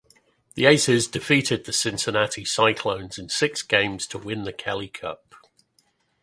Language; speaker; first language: English; native; English